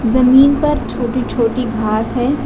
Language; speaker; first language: Hindi; native; Hindi